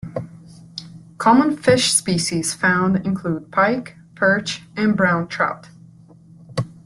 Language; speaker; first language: English; native; English